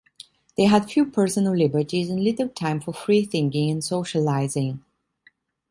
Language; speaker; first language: English; non-native, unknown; Italian